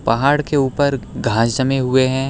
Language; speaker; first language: Hindi; native; Hindi